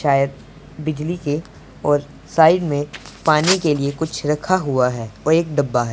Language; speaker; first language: Hindi; non-native, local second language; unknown